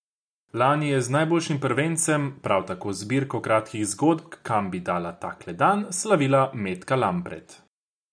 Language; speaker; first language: Slovenian; non-native, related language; Croatian